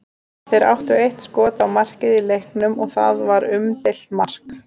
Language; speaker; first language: Icelandic; native; Icelandic